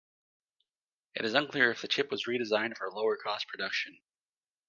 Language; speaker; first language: English; native; English